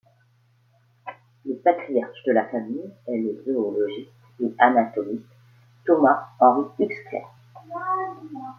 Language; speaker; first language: French; native; French